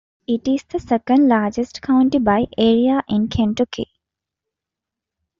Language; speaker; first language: English; non-native, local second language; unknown